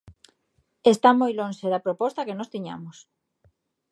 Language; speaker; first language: Galician; native; Galician